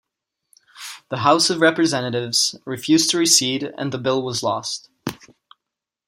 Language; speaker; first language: English; non-native, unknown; Czech